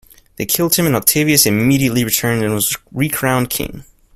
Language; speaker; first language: English; native; English